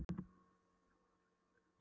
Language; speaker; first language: Icelandic; non-native, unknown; Polish